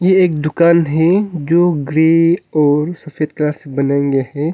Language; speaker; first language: Hindi; non-native, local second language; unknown